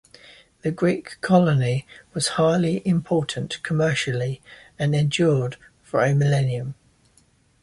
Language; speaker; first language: English; native; English